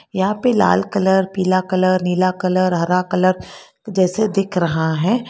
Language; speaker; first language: Hindi; non-native, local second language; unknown